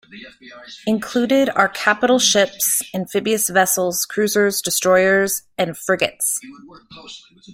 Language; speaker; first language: English; native; English